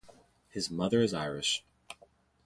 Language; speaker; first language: English; native; English